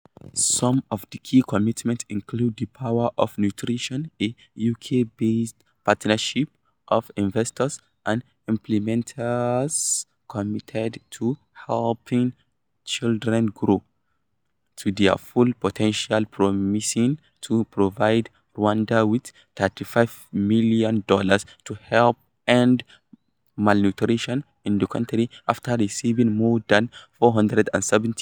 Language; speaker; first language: English; non-native, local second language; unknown